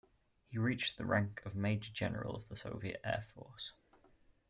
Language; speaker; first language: English; native; English